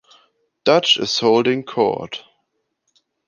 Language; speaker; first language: English; non-native, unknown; German